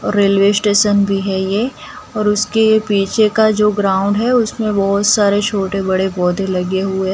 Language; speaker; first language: Hindi; non-native, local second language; Gujarati